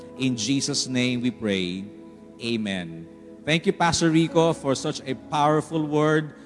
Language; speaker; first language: English; non-native, local second language; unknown